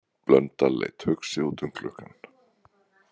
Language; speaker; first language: Icelandic; native; Icelandic